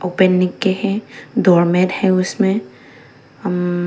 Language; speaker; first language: Hindi; non-native, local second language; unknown